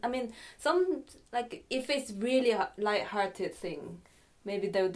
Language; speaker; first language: English; non-native, fluent; Korean